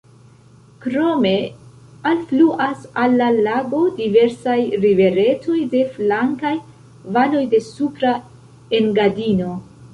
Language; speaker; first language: Esperanto; non-native, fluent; Central Kurdish